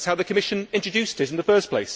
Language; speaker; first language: English; native; English